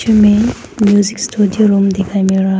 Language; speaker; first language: Hindi; non-native, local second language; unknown